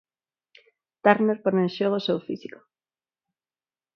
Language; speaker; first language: Galician; non-native, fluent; Spanish